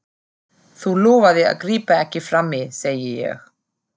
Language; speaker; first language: Icelandic; non-native, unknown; German